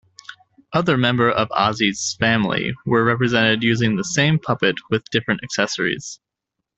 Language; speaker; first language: English; native; English